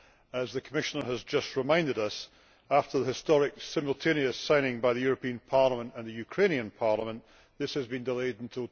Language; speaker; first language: English; native; English